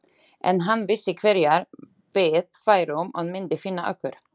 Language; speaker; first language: Icelandic; non-native, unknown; Slovak